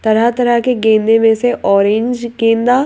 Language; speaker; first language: Hindi; native; Hindi